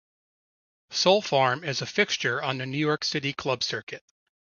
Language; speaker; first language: English; native; English